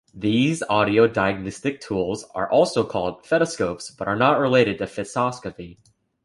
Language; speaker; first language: English; native; English